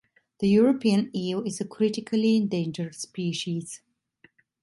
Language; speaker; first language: English; non-native, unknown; Italian